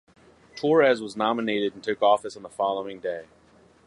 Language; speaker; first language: English; native; English